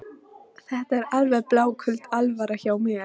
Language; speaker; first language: Icelandic; non-native, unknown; Polish